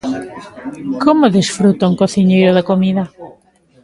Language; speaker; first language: Galician; native; Galician